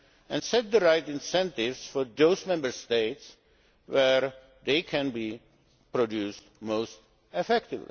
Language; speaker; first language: English; native; English